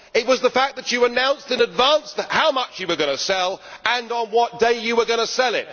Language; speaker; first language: English; native; English